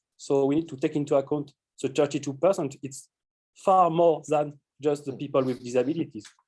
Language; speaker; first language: English; non-native, fluent; French